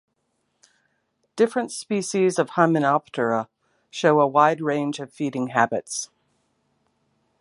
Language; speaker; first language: English; native; English